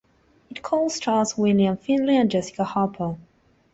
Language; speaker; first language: English; non-native, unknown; Spanish